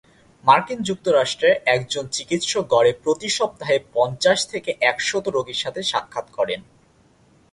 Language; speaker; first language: Bangla; native; Bangla